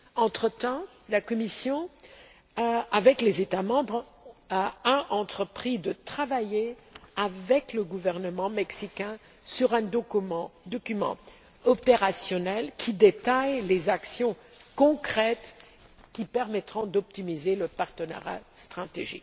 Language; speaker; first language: French; non-native, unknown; German